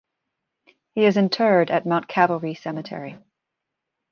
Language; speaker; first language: English; native; English